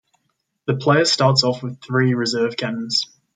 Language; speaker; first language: English; native; English